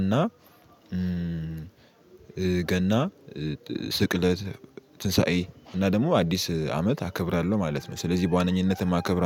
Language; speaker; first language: Amharic; native; Amharic